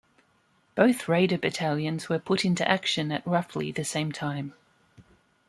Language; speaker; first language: English; native; English